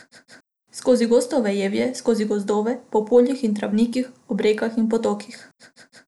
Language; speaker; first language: Slovenian; non-native, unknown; Macedonian